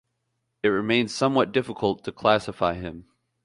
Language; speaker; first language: English; native; English